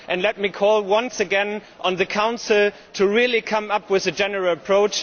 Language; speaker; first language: English; non-native, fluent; German